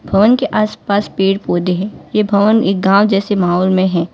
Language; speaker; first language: Hindi; non-native, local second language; Gujarati